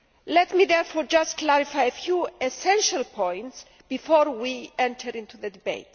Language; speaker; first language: English; non-native, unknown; Greek